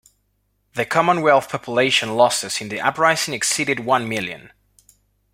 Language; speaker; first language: English; non-native, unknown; Spanish